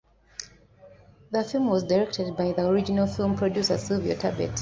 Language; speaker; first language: English; non-native, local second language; Ganda